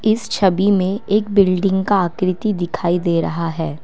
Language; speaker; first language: Hindi; non-native, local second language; Assamese